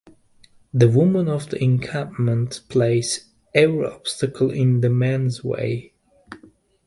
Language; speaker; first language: English; native; English